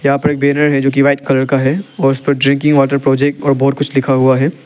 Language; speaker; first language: Hindi; non-native, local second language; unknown